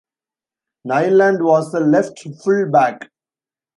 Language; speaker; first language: English; non-native, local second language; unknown